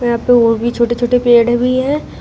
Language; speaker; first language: Hindi; native; Hindi